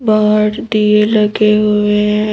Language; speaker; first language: Hindi; native; Hindi